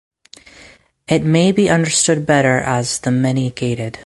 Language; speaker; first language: English; native; English